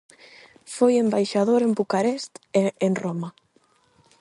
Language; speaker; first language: Galician; non-native, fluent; Spanish